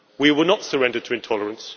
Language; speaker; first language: English; native; English